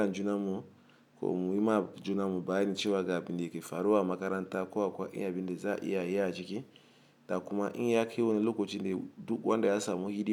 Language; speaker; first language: Hausa; non-native, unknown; Igbo